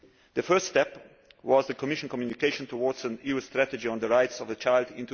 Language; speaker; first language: English; non-native, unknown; Slovenian